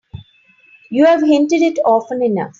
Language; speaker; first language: English; non-native, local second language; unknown